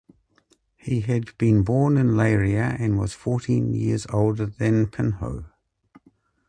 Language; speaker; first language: English; native; English